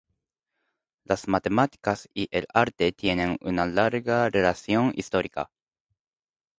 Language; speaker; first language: Spanish; non-native, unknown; Japanese